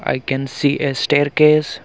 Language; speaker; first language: English; non-native, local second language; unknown